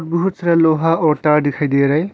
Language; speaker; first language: Hindi; non-native, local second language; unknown